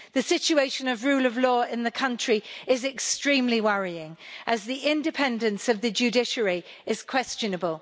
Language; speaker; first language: English; native; English